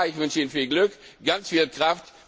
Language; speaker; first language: German; non-native, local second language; Luxembourgish